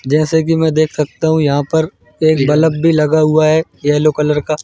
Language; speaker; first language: Hindi; native; Hindi